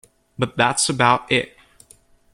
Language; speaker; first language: English; native; English